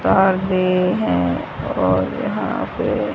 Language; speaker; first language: Hindi; native; Hindi